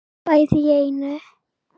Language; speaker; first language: Icelandic; non-native, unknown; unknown